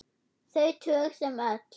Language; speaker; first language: Icelandic; non-native, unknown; German